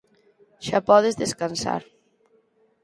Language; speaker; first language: Galician; native; Galician